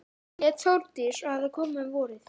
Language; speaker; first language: Icelandic; native; Icelandic